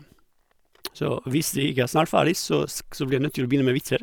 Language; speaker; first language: Norwegian; non-native, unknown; Croatian